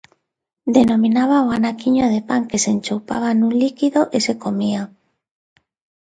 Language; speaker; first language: Galician; non-native, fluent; Spanish